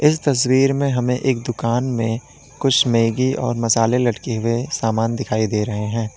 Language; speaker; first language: Hindi; native; Hindi